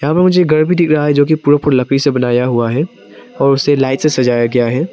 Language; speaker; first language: Hindi; non-native, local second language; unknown